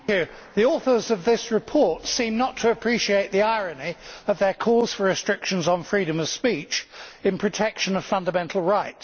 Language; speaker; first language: English; native; English